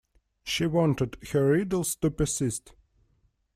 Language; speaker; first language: English; non-native, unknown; Russian